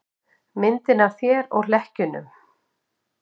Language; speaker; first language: Icelandic; native; Icelandic